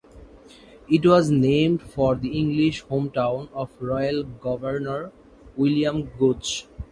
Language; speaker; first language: English; native; English